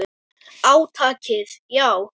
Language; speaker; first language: Icelandic; native; Icelandic